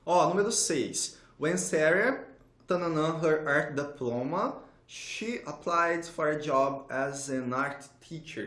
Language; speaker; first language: English; non-native, fluent; Portuguese